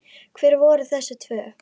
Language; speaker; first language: Icelandic; native; Icelandic